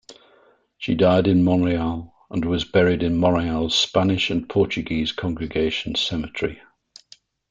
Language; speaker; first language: English; native; English